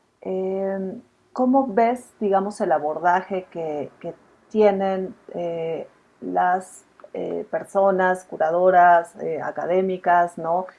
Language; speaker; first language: Spanish; native; Spanish